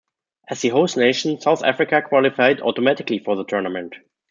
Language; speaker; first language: English; non-native, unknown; German